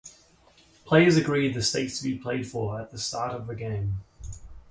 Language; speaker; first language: English; native; English